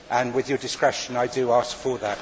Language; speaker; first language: English; native; English